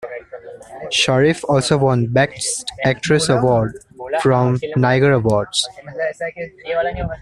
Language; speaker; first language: English; non-native, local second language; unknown